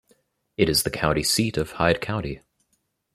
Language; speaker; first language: English; native; English